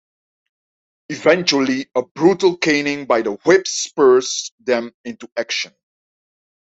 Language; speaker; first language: English; non-native, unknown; Dutch